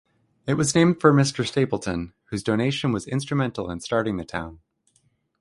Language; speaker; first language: English; native; English